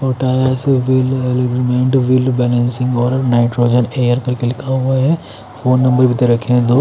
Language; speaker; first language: Hindi; native; Hindi